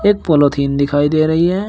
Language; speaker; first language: Hindi; native; Hindi